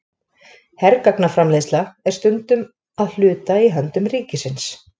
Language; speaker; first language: Icelandic; native; Icelandic